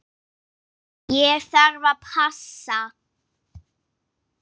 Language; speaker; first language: Icelandic; non-native, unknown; English